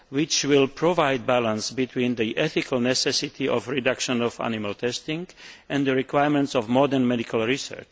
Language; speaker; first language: English; non-native, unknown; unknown